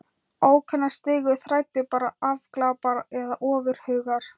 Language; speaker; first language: Icelandic; non-native, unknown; Thai